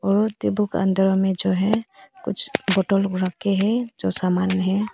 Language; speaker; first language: Hindi; early bilingual, other home language; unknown